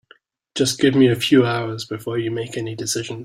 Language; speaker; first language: English; native; English